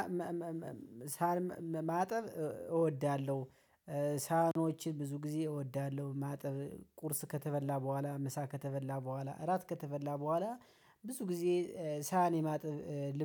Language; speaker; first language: Amharic; native; Amharic